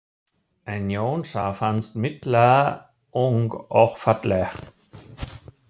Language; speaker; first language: Icelandic; non-native, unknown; German